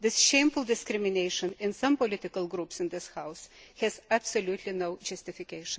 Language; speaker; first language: English; non-native, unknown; Lithuanian